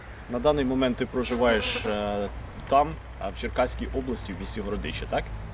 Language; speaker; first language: Ukrainian; native; Ukrainian